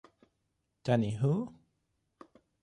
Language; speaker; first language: English; non-native, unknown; German